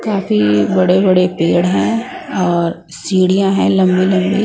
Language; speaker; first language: Hindi; non-native, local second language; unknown